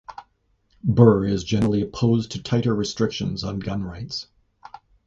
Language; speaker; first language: English; native; English